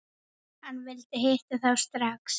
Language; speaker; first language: Icelandic; native; Icelandic